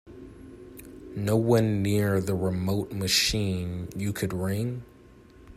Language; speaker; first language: English; native; English